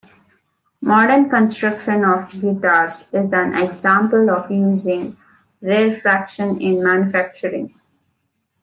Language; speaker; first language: English; non-native, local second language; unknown